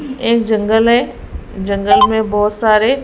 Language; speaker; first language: Hindi; native; Hindi